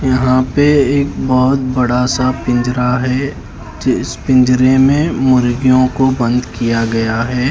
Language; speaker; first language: Hindi; native; Hindi